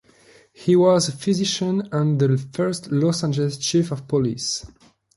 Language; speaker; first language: English; non-native, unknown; French